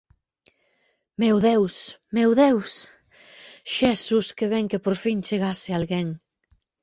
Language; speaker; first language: Galician; native; Galician